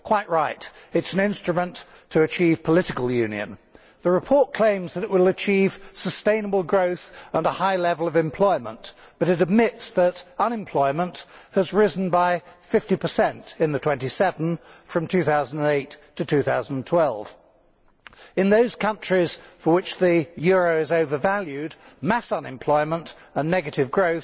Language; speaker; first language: English; native; English